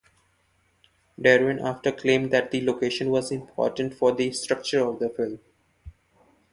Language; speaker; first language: English; non-native, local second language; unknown